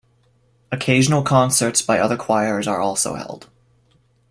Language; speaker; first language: English; native; English